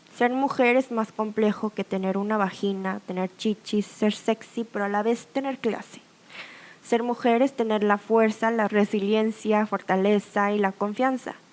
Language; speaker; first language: Spanish; early bilingual, other home language; Korean